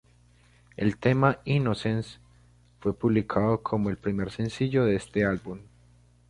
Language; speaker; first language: Spanish; native; Spanish